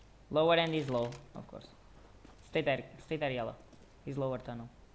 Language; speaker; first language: English; non-native, learner; Portuguese